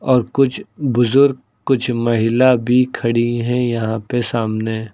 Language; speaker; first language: Hindi; native; Hindi